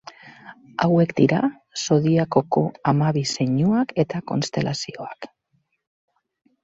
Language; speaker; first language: Basque; native; Basque